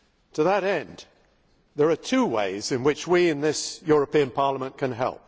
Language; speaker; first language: English; native; English